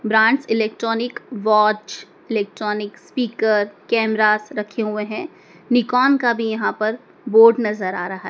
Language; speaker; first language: Hindi; native; Hindi